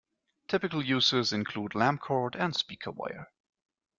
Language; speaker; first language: English; non-native, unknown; German